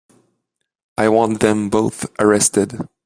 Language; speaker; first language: English; native; English